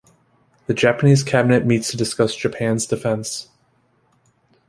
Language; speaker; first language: English; native; English